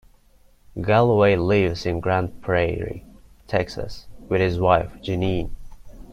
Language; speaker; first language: English; non-native, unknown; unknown